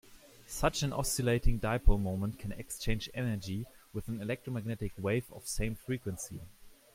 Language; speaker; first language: English; non-native, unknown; German